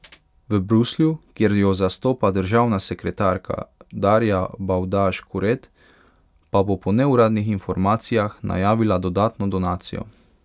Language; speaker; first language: Slovenian; non-native, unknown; Hungarian